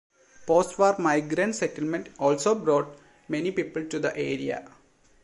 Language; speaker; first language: English; non-native, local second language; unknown